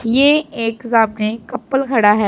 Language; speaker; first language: Hindi; non-native, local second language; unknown